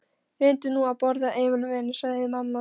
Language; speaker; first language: Icelandic; non-native, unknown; Polish